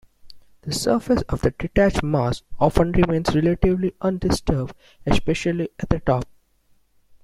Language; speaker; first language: English; non-native, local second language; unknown